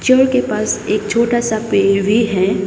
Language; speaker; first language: Hindi; non-native, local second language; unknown